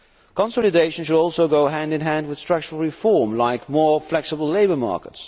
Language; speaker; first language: English; non-native, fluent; Dutch